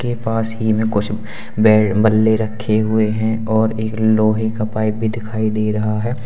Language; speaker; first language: Hindi; native; Hindi